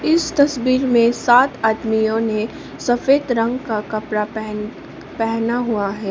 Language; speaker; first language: Hindi; non-native, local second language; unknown